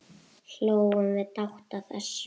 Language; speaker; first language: Icelandic; native; Icelandic